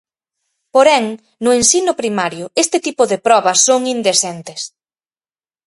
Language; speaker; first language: Galician; native; Galician